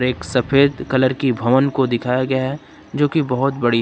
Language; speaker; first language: Hindi; native; Hindi